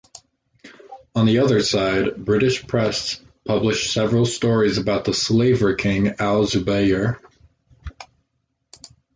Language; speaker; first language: English; native; English